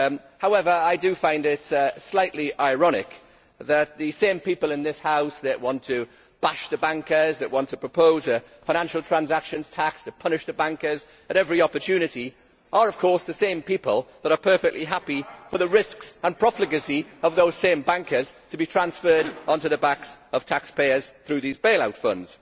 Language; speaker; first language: English; native; English